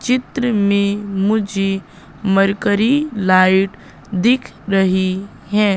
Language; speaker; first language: Hindi; native; Hindi